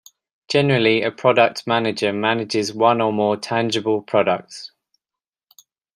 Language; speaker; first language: English; native; English